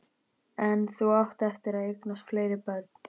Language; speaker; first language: Icelandic; native; Icelandic